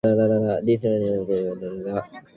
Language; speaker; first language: English; native; English